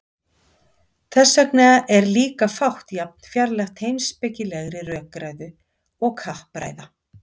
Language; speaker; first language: Icelandic; native; Icelandic